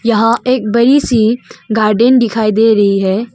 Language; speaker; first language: Hindi; non-native, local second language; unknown